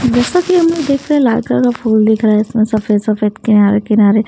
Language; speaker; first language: Hindi; native; Hindi